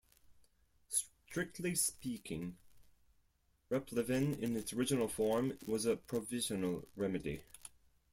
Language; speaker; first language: English; non-native, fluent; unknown